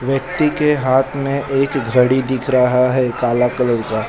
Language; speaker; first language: Hindi; non-native, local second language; Gujarati